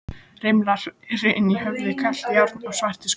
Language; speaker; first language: Icelandic; native; Icelandic